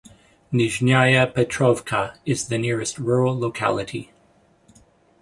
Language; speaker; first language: English; native; English